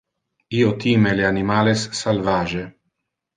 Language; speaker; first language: Interlingua; non-native, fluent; Italian